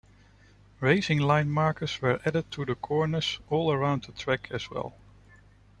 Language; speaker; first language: English; non-native, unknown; Dutch